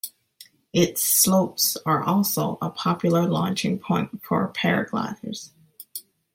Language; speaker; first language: English; native; English